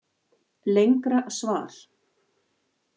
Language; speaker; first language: Icelandic; native; Icelandic